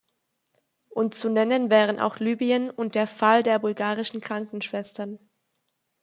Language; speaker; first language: German; native; German